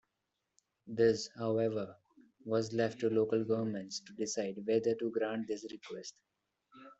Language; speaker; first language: English; non-native, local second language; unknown